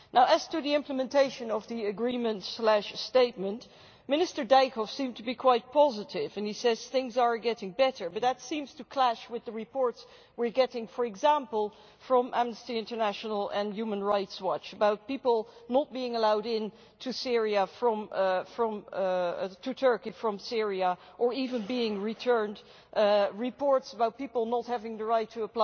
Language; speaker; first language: English; non-native, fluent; Dutch